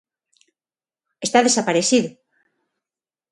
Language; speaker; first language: Galician; non-native, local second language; Spanish